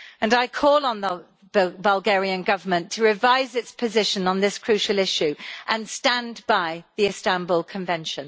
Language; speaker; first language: English; native; English